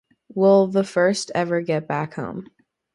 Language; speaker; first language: English; native; English